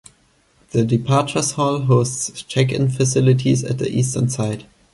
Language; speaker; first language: English; non-native, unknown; German